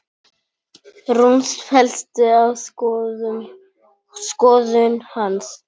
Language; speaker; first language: Icelandic; non-native, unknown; Polish